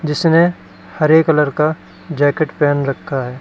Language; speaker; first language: Hindi; native; Hindi